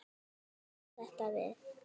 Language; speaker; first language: Icelandic; native; Icelandic